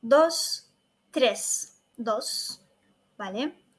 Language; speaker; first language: Spanish; non-native, fluent; Turkish